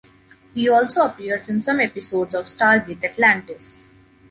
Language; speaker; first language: English; non-native, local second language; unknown